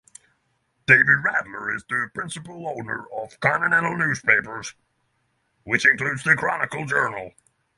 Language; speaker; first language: English; non-native, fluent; Norwegian